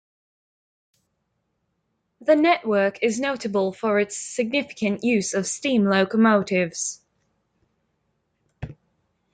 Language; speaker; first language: English; native; English